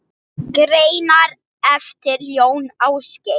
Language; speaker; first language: Icelandic; non-native, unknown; English